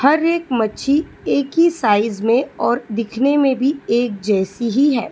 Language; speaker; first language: Hindi; non-native, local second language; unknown